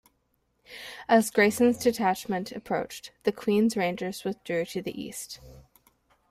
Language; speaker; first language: English; native; English